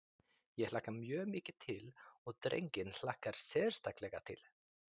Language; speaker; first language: Icelandic; native; Icelandic